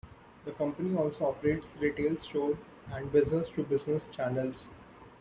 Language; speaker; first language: English; non-native, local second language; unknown